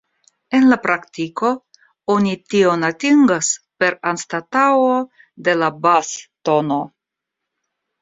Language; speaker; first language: Esperanto; non-native, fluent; Russian